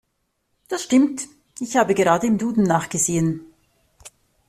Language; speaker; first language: German; native; German